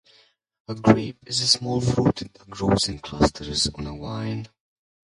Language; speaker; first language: English; non-native, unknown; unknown